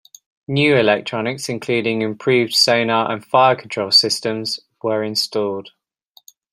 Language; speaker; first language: English; native; English